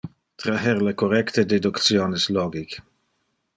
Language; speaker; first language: Interlingua; non-native, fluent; Dutch